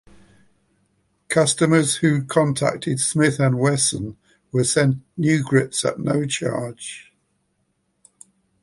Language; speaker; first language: English; native; English